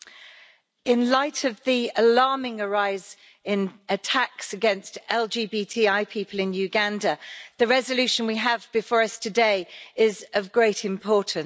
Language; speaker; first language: English; native; English